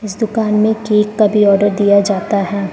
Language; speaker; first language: Hindi; non-native, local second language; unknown